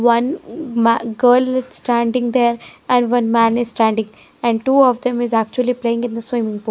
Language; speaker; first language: English; non-native, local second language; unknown